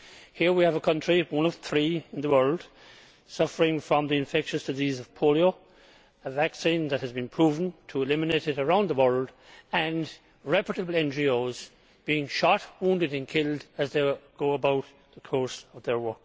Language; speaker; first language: English; native; English